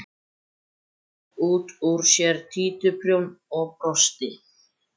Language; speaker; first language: Icelandic; native; Icelandic